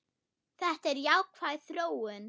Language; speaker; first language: Icelandic; non-native, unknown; German